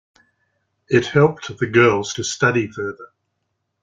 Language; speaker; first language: English; native; English